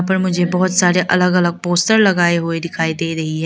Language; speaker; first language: Hindi; early bilingual, other home language; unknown